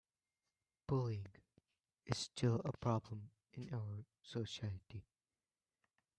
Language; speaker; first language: English; native; English